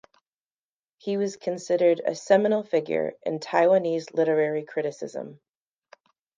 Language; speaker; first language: English; native; English